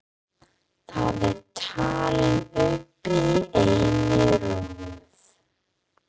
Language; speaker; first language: Icelandic; non-native, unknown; English